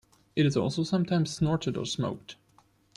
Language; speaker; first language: English; non-native, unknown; German